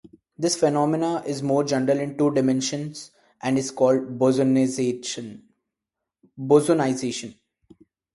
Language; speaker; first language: English; non-native, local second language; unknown